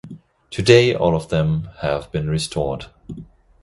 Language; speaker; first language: English; non-native, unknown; German